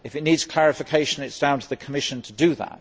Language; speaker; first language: English; native; English